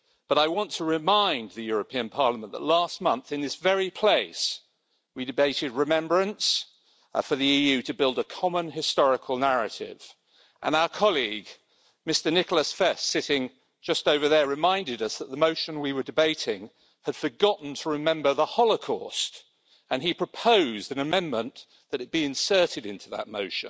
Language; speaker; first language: English; native; English